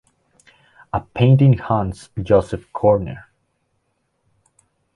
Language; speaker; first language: English; non-native, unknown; Spanish